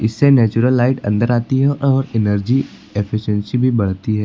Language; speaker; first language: Hindi; native; Hindi